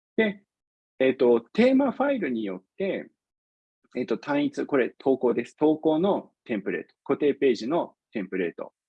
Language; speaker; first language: Japanese; non-native, fluent; English